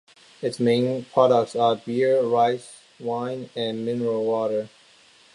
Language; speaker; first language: English; non-native, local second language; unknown